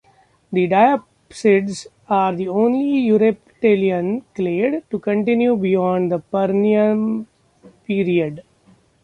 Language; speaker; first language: English; non-native, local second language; Marathi